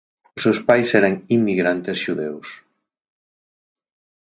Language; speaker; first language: Galician; native; Galician